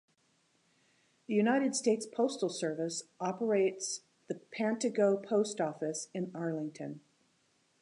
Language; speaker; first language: English; native; English